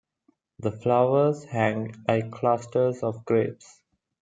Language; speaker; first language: English; non-native, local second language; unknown